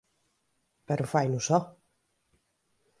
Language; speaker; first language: Galician; native; Galician